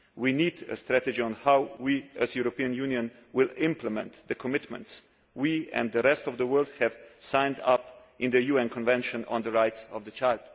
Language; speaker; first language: English; non-native, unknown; Slovenian